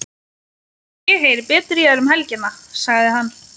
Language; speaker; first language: Icelandic; non-native, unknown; Lithuanian